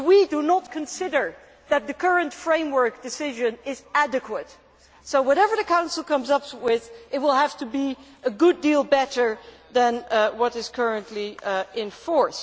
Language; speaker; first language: English; non-native, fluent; Dutch